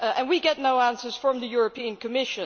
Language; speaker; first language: English; non-native, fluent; Dutch